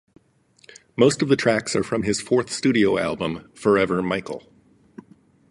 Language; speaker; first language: English; native; English